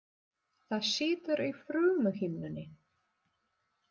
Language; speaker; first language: Icelandic; non-native, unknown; Russian